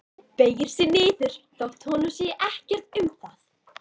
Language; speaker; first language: Icelandic; native; Icelandic